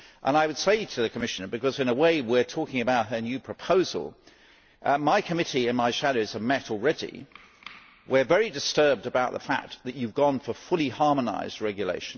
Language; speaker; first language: English; native; English